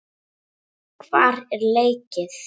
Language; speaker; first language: Icelandic; native; Icelandic